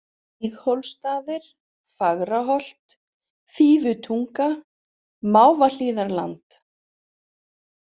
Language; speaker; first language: Icelandic; native; Icelandic